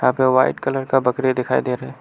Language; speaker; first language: Hindi; non-native, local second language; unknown